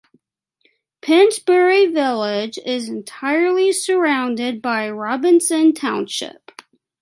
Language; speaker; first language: English; native; English